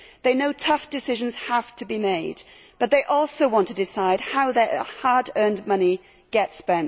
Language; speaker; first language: English; native; English